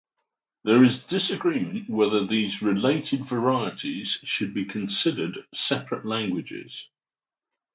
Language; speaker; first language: English; native; English